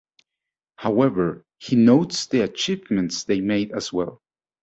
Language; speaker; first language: English; native; English